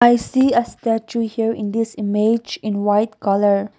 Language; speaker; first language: English; non-native, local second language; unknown